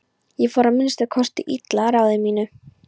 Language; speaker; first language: Icelandic; non-native, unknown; Polish